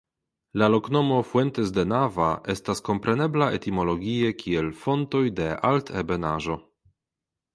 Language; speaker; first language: Esperanto; non-native, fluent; Polish